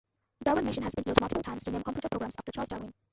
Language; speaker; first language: English; non-native, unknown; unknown